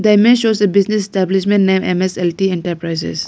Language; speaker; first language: English; non-native, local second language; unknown